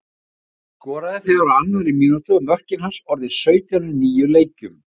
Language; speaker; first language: Icelandic; native; Icelandic